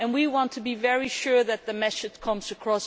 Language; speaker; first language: English; non-native, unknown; Dutch